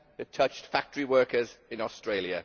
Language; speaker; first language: English; native; English